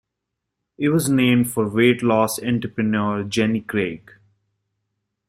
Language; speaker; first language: English; native; English